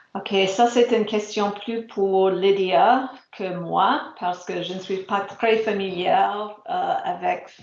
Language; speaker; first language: French; native; French